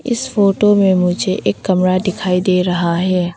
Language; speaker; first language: Hindi; early bilingual, other home language; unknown